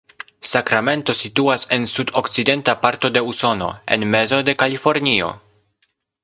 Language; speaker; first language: Esperanto; non-native, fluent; Polish